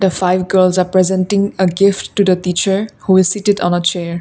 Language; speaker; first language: English; non-native, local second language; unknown